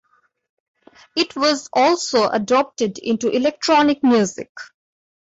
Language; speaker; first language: English; non-native, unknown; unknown